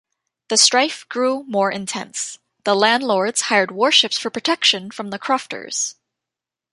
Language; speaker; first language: English; native; English